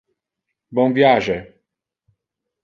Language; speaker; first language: Interlingua; non-native, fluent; Italian